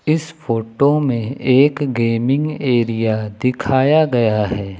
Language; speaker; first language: Hindi; native; Hindi